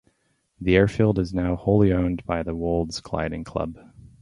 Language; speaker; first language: English; native; English